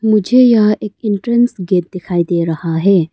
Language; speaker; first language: Hindi; early bilingual, other home language; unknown